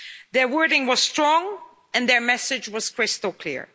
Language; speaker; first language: English; non-native, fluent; Dutch